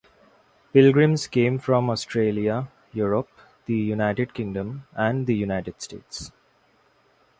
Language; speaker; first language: English; non-native, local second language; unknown